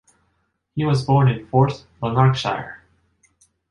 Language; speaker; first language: English; non-native, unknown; Japanese